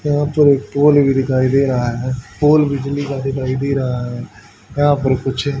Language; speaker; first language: Hindi; native; Hindi